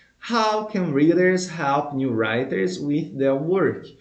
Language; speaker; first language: English; non-native, fluent; Portuguese